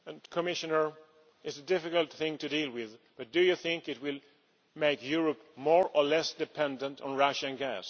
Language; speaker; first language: English; non-native, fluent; Swedish